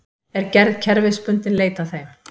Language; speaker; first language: Icelandic; native; Icelandic